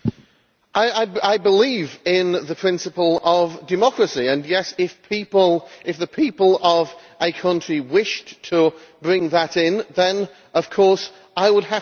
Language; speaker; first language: English; native; English